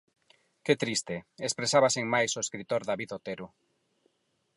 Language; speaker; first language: Galician; non-native, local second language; Spanish